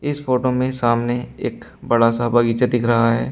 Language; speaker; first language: Hindi; native; Hindi